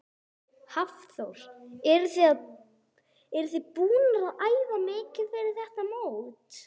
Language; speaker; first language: Icelandic; non-native, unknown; English